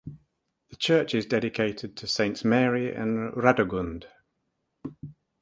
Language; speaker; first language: English; native; English